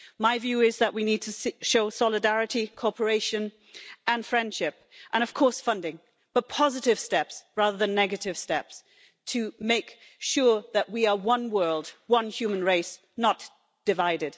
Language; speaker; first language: English; native; English